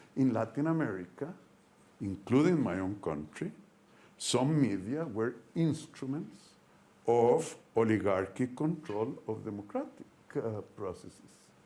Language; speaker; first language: English; non-native, fluent; Spanish